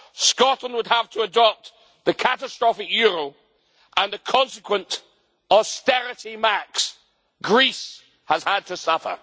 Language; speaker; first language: English; native; English